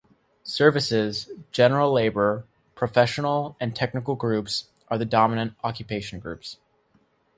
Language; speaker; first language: English; native; English